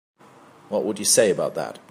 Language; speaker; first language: English; native; English